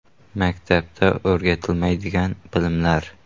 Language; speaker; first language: Uzbek; native; Uzbek